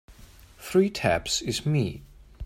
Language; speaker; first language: English; non-native, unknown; German